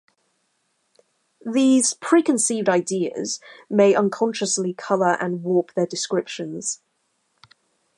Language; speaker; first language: English; native; English